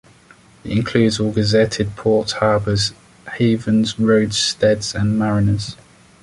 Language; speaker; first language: English; native; English